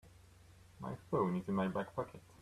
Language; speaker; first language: English; native; English